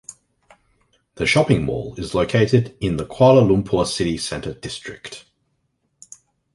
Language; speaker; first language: English; native; English